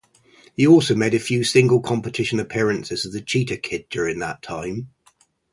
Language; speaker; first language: English; native; English